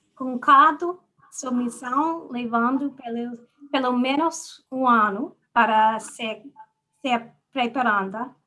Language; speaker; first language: Portuguese; non-native, fluent; English